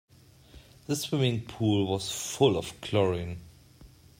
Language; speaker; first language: English; non-native, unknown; German